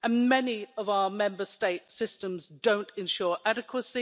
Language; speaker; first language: English; native; English